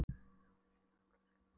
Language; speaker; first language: Icelandic; non-native, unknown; Polish